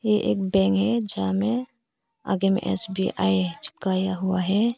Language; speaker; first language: Hindi; early bilingual, other home language; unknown